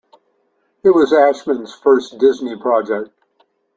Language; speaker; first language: English; native; English